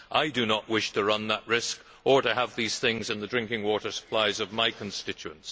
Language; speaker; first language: English; native; English